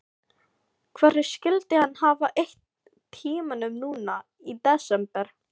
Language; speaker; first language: Icelandic; non-native, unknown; Filipino